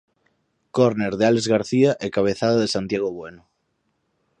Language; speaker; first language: Galician; native; Galician